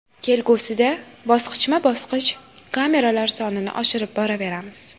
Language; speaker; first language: Uzbek; native; Uzbek